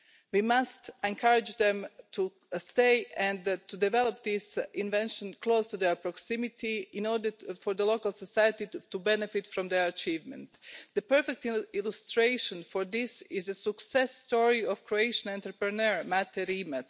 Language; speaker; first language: English; non-native, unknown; Croatian